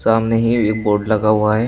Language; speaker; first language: Hindi; native; Hindi